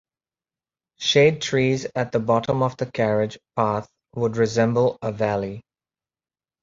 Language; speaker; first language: English; native; English